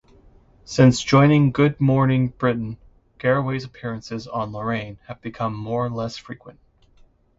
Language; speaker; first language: English; native; English